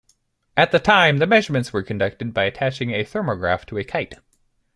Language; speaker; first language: English; native; English